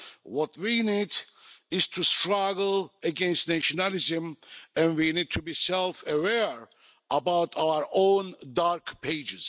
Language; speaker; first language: English; non-native, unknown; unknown